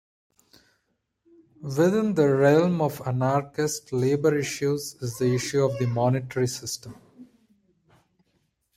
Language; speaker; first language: English; non-native, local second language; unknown